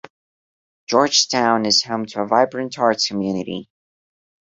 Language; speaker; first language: English; non-native, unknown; Portuguese